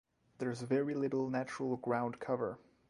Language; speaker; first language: English; non-native, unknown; French